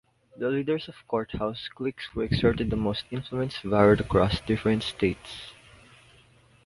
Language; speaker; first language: English; non-native, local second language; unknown